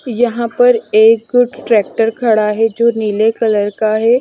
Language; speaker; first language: Hindi; non-native, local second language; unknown